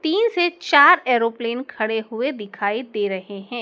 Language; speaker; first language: Hindi; native; Hindi